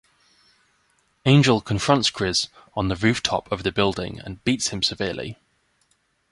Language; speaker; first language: English; native; English